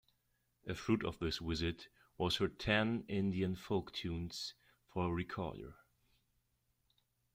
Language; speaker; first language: English; non-native, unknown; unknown